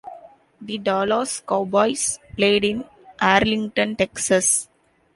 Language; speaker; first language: English; non-native, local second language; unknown